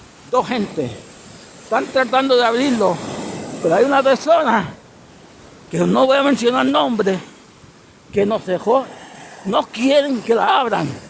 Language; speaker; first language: Spanish; native; Spanish